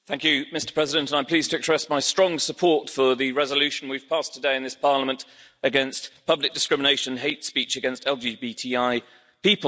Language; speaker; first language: English; native; English